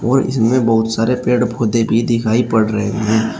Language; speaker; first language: Hindi; native; Hindi